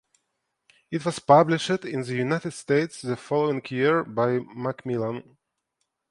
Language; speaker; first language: English; non-native, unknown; Ukrainian